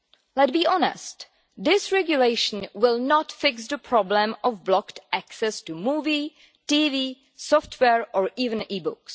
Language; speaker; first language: English; non-native, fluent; Czech